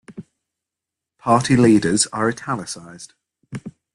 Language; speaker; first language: English; native; English